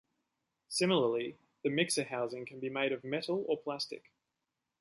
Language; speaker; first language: English; native; English